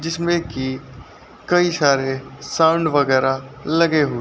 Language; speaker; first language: Hindi; native; Hindi